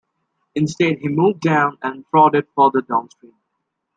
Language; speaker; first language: English; native; English